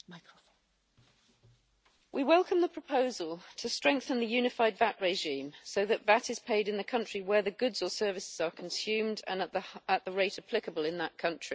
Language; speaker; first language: English; native; English